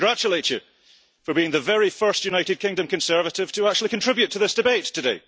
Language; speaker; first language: English; early bilingual, heritage; English